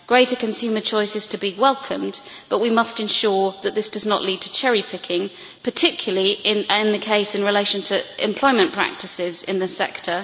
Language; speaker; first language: English; native; English